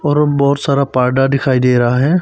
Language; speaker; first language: Hindi; non-native, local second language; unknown